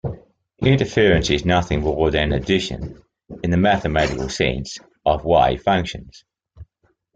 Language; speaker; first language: English; native; English